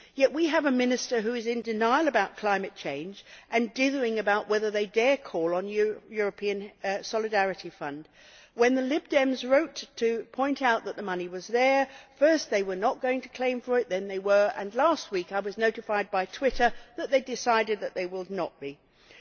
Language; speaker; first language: English; native; English